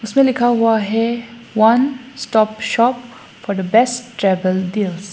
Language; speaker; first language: Hindi; non-native, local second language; Bangla